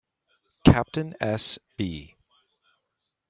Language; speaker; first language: English; native; English